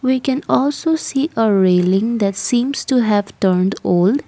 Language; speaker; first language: English; non-native, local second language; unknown